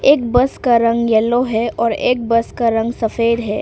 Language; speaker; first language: Hindi; early bilingual, other home language; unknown